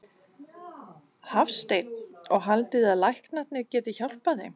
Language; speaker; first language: Icelandic; non-native, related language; Danish